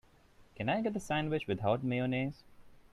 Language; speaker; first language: English; non-native, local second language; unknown